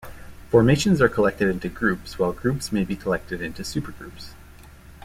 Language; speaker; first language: English; native; English